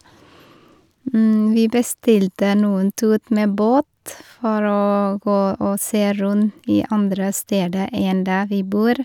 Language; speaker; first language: Norwegian; non-native, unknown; Vietnamese